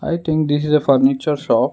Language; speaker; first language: English; non-native, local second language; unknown